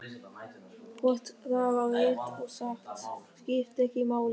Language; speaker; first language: Icelandic; non-native, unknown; German